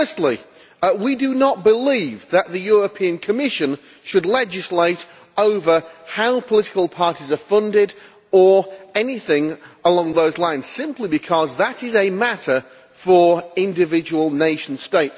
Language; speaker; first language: English; native; English